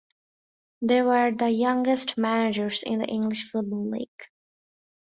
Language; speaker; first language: English; non-native, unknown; Bangla